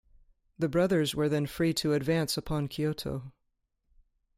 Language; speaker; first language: English; native; English